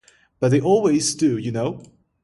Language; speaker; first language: English; non-native, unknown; Chinese